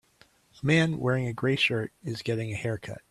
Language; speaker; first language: English; native; English